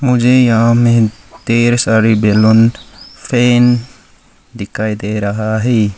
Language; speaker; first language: Hindi; early bilingual, other home language; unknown